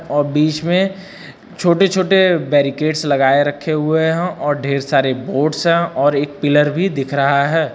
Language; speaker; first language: Hindi; native; Hindi